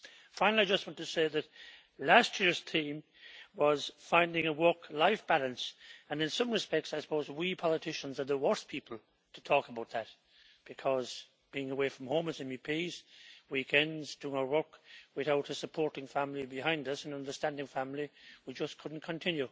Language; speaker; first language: English; native; English